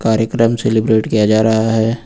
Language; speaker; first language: Hindi; native; Hindi